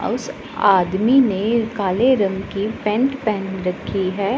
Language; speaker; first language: Hindi; non-native, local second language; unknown